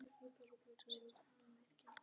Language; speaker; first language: Icelandic; non-native, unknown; Polish